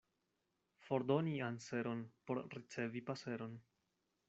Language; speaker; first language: Esperanto; non-native, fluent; Spanish